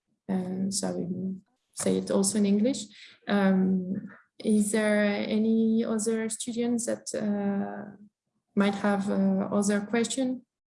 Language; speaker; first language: English; non-native, fluent; French